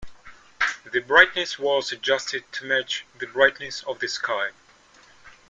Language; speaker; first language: English; native; English